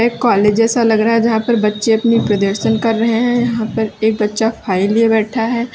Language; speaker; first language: Hindi; native; Hindi